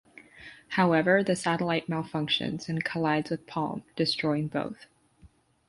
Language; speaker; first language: English; non-native, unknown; German